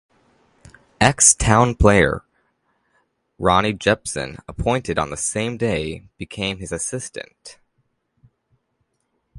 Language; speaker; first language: English; native; English